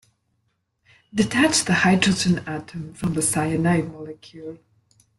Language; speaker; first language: English; non-native, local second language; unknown